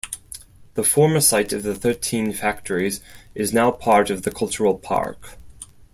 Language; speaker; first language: English; non-native, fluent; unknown